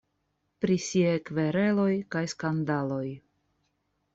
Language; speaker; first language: Esperanto; non-native, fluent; Russian